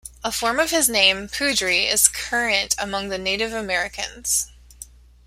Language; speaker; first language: English; native; English